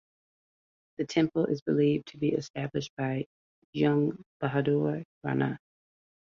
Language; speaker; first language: English; native; English